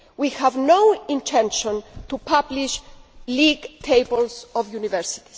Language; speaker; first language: English; non-native, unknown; Greek